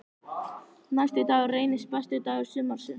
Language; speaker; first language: Icelandic; native; Icelandic